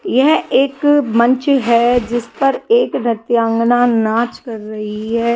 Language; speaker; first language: Hindi; non-native, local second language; Punjabi